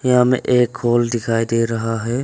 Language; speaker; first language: Hindi; non-native, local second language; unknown